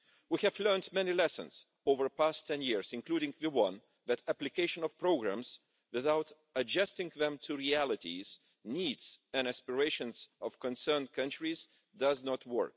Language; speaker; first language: English; non-native, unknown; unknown